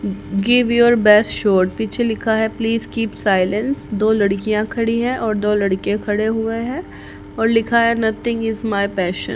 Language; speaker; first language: Hindi; native; Hindi